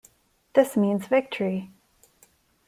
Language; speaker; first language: English; non-native, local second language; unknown